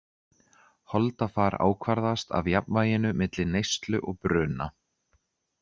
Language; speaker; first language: Icelandic; native; Icelandic